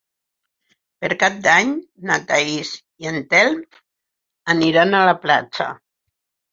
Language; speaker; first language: Catalan; non-native, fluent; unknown